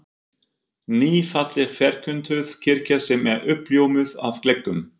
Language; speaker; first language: Icelandic; non-native, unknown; German